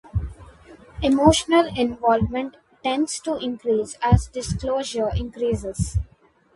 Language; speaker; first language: English; non-native, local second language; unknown